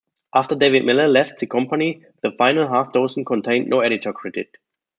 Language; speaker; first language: English; non-native, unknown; German